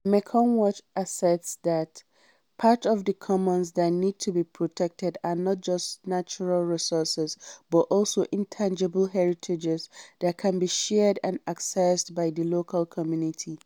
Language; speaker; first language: English; non-native, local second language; Hausa